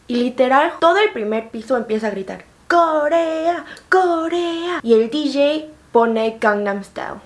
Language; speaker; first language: Spanish; early bilingual, other home language; Korean